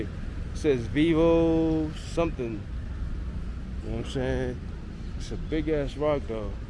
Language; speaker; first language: English; native; English